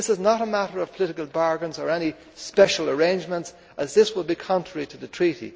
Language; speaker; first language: English; native; English